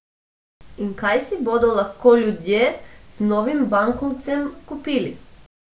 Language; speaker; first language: Slovenian; non-native, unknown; Macedonian